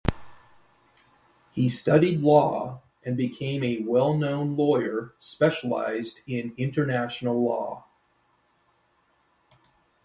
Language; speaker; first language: English; native; English